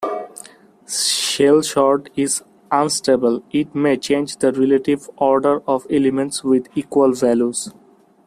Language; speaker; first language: English; non-native, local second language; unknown